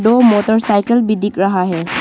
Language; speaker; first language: Hindi; non-native, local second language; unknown